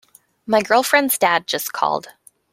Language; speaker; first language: English; native; English